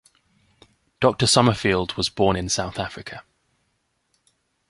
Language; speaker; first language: English; native; English